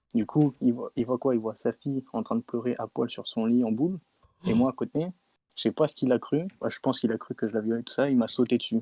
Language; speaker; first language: French; native; French